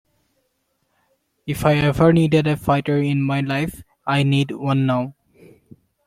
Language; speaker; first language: English; non-native, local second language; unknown